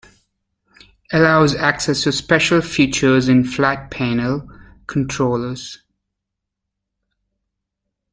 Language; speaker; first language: English; native; English